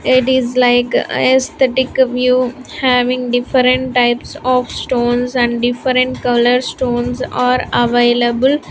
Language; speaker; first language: English; non-native, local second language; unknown